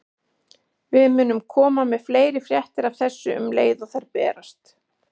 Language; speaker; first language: Icelandic; native; Icelandic